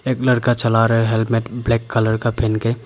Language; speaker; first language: Hindi; non-native, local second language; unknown